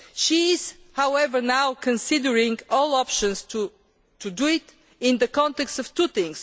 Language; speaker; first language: English; non-native, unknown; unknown